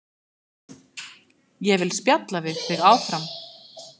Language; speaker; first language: Icelandic; native; Icelandic